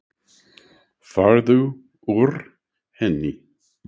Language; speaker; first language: Icelandic; non-native, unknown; English